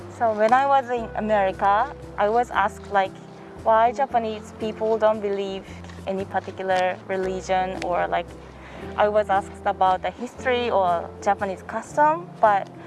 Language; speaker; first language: English; non-native, fluent; Japanese